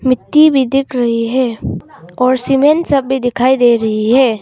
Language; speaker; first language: Hindi; non-native, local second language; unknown